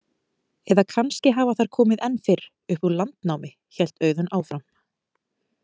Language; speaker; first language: Icelandic; native; Icelandic